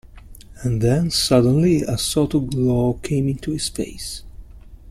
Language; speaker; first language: English; non-native, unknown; Italian